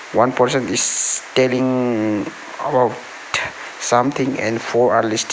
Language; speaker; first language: English; non-native, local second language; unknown